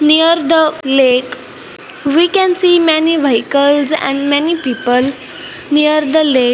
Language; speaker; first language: English; non-native, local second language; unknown